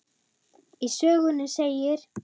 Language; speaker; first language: Icelandic; non-native, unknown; German